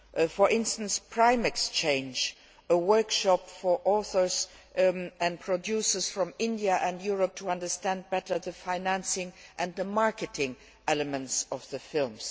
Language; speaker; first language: English; non-native, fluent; Luxembourgish